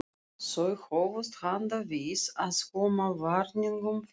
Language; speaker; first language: Icelandic; non-native, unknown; Russian